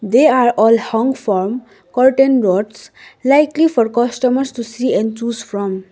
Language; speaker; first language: English; non-native, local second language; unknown